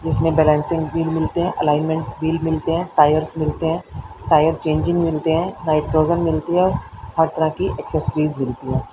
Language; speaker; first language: Hindi; native; Hindi